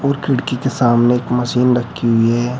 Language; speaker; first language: Hindi; native; Hindi